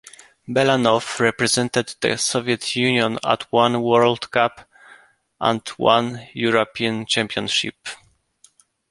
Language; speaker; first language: English; non-native, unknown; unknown